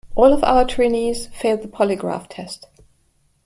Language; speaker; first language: English; non-native, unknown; German